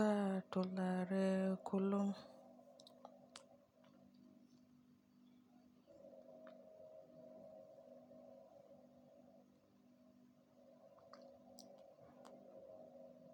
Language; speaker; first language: Hausa; native; Hausa